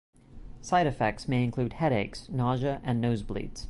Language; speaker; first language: English; native; English